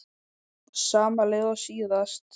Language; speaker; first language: Icelandic; native; Icelandic